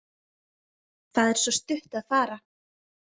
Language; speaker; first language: Icelandic; native; Icelandic